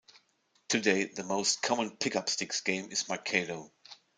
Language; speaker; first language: English; non-native, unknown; German